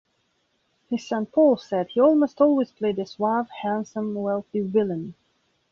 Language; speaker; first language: English; non-native, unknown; Belarusian